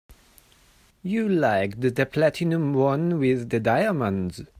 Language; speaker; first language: English; non-native, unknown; German